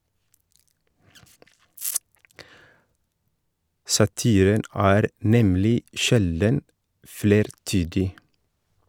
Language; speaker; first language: Norwegian; non-native, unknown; Oromo